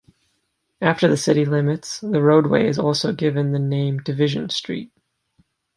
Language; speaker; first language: English; native; English